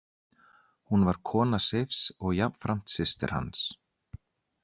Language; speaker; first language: Icelandic; native; Icelandic